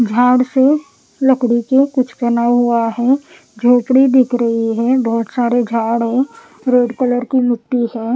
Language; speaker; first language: Hindi; non-native, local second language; Punjabi